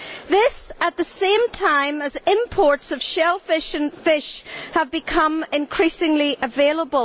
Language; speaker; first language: English; native; English